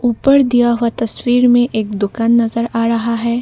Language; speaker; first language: Hindi; non-native, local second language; Assamese